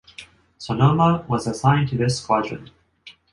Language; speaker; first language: English; non-native, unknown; Japanese